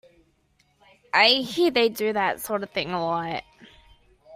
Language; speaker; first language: English; native; English